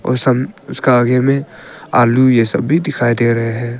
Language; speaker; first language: Hindi; early bilingual, other home language; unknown